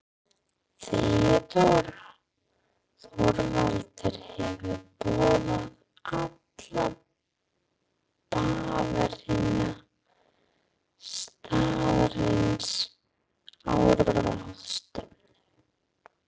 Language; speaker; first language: Icelandic; non-native, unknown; English